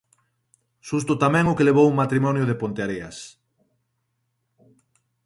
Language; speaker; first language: Galician; native; Galician